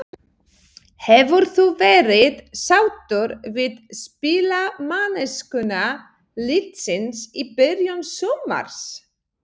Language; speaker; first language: Icelandic; non-native, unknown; Polish